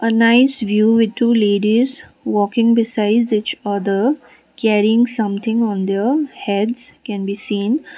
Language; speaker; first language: English; non-native, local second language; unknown